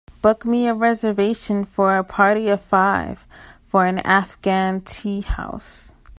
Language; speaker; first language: English; native; English